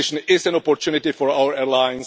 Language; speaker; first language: English; non-native, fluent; Czech